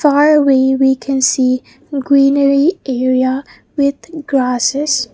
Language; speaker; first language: English; non-native, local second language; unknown